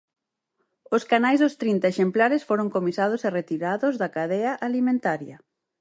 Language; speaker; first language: Galician; native; Galician